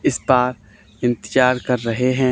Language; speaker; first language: Hindi; native; Hindi